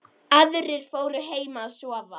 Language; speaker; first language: Icelandic; native; Icelandic